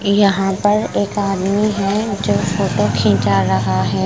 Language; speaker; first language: Hindi; non-native, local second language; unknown